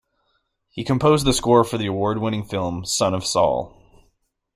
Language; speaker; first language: English; native; English